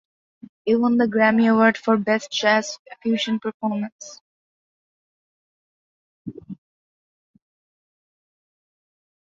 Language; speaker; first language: English; non-native, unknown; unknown